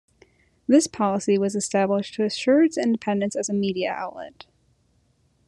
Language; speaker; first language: English; native; English